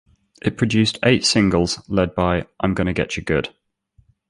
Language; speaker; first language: English; native; English